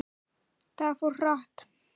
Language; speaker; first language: Icelandic; native; Icelandic